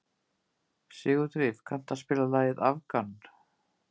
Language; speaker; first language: Icelandic; native; Icelandic